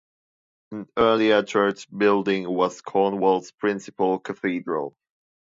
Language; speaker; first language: English; non-native, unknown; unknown